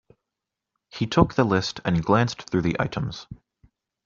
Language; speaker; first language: English; native; English